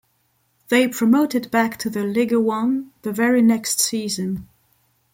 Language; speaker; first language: English; non-native, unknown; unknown